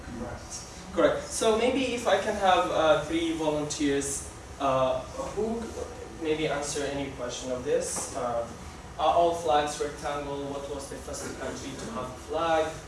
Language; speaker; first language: English; non-native, local second language; Somali